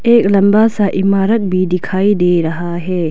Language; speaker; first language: Hindi; non-native, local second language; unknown